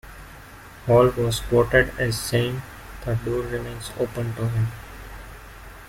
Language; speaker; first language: English; non-native, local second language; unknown